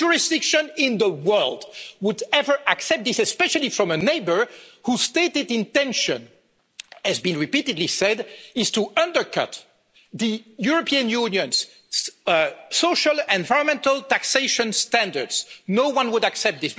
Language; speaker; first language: English; non-native, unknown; French